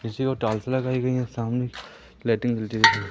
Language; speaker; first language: Hindi; native; Hindi